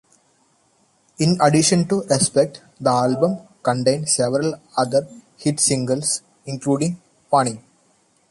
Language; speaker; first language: English; non-native, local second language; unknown